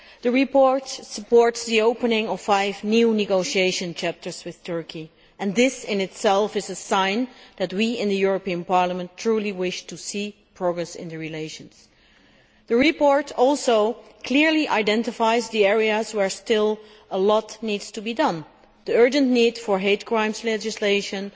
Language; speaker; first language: English; non-native, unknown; Dutch